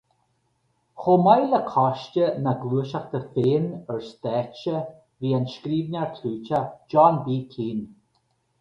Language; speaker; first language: Irish; native; Irish